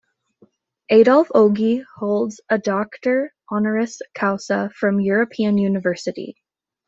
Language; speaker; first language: English; native; English